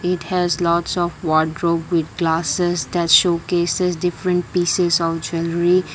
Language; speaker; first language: English; non-native, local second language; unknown